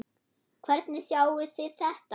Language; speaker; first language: Icelandic; non-native, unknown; German